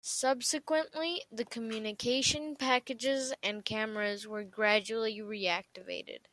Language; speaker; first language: English; native; English